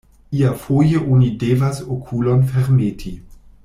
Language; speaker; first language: Esperanto; non-native, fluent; German